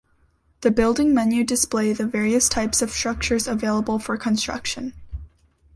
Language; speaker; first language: English; native; English